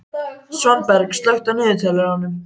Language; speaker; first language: Icelandic; native; Icelandic